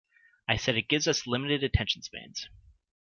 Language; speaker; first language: English; native; English